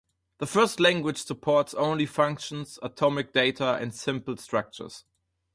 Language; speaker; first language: English; non-native, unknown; German